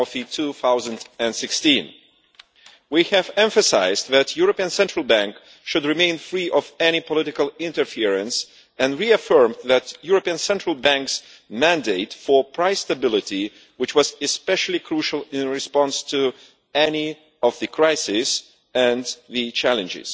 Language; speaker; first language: English; non-native, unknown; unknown